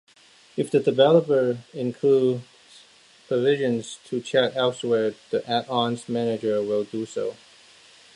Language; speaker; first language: English; non-native, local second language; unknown